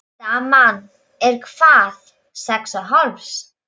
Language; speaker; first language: Icelandic; non-native, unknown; Polish